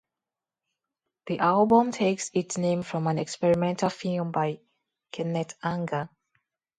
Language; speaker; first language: English; non-native, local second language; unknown